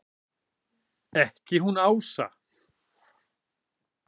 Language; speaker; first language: Icelandic; native; Icelandic